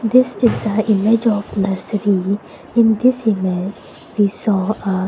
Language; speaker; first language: English; non-native, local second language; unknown